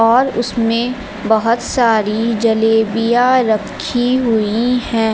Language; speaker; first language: Hindi; native; Hindi